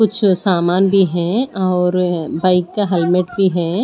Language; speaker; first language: Hindi; non-native, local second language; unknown